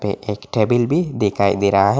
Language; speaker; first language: Hindi; non-native, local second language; Bangla